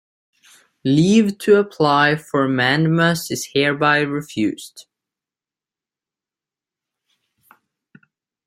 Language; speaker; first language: English; native; English